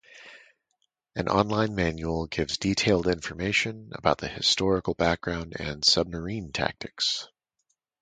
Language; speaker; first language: English; native; English